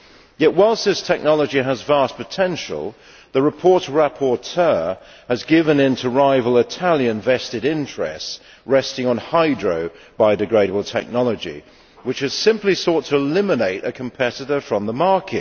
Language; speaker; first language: English; native; English